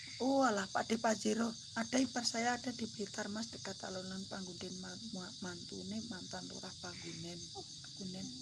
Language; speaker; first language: Indonesian; non-native, local second language; Javanese